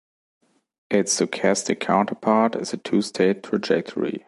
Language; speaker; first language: English; non-native, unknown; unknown